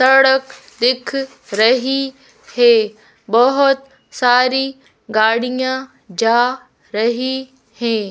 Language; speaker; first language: Hindi; native; Hindi